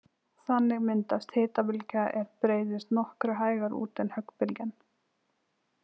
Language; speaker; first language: Icelandic; native; Icelandic